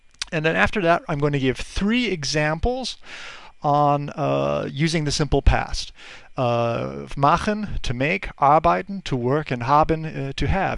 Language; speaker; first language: English; native; English